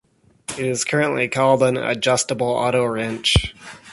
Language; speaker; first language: English; native; English